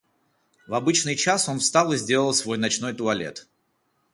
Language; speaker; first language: Russian; non-native, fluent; Georgian